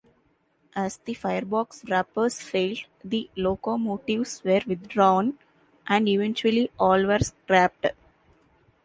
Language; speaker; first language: English; non-native, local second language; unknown